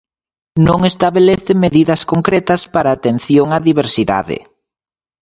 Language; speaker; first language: Galician; native; Galician